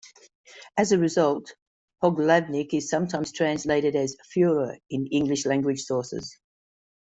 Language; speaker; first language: English; native; English